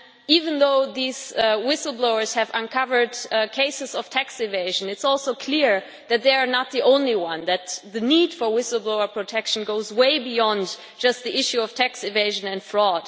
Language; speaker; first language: English; non-native, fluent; German